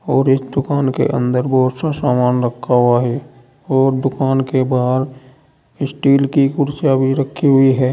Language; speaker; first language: Hindi; native; Hindi